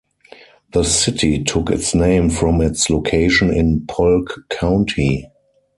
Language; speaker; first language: English; non-native, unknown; German